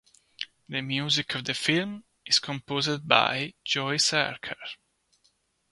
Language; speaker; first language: English; non-native, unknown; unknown